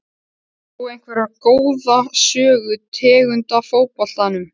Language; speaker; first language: Icelandic; native; Icelandic